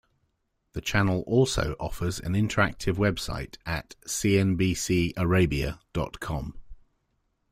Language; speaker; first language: English; native; English